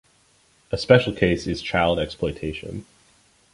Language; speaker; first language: English; native; English